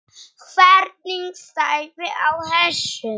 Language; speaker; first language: Icelandic; non-native, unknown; Polish